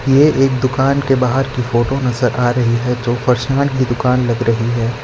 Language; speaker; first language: Hindi; non-native, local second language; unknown